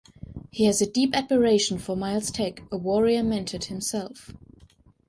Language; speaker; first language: English; non-native, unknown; German